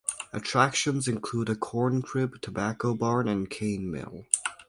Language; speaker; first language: English; native; English